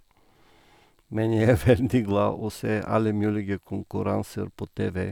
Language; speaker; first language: Norwegian; non-native, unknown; Bulgarian